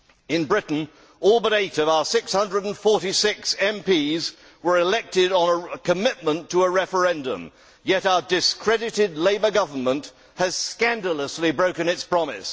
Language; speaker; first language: English; native; English